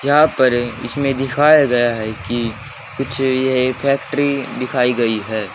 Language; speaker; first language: Hindi; native; Hindi